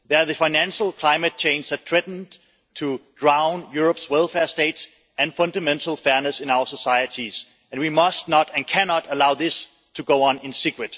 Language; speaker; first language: English; non-native, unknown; Danish